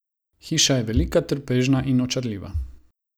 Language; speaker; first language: Slovenian; non-native, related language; Croatian